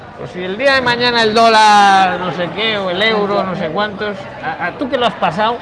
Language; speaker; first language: Spanish; native; Spanish